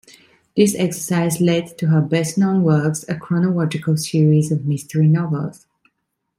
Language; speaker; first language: English; non-native, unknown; Italian